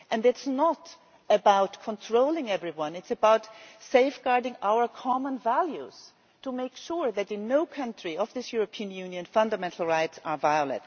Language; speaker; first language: English; non-native, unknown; German